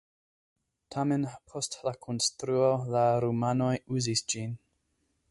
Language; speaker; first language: Esperanto; non-native, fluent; English